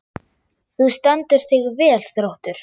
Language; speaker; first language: Icelandic; non-native, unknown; German